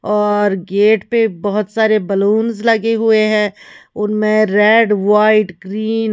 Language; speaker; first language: Hindi; native; Hindi